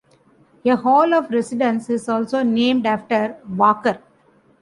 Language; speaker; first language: English; non-native, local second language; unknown